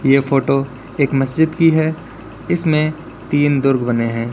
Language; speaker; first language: Hindi; native; Hindi